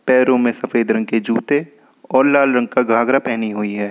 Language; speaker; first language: Hindi; native; Hindi